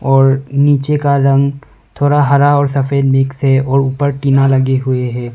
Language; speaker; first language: Hindi; non-native, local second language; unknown